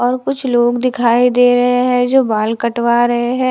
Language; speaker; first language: Hindi; native; Hindi